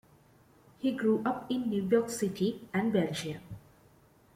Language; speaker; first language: English; non-native, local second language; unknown